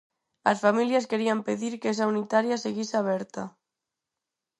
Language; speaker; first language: Galician; non-native, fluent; Spanish